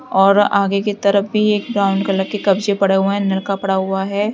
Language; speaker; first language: Hindi; native; Hindi